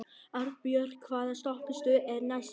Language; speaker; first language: Icelandic; non-native, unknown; Vietnamese